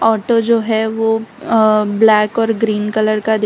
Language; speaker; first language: Hindi; non-native, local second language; Gujarati